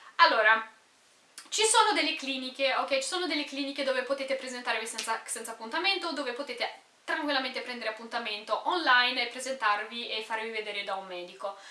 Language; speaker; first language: Italian; native; Italian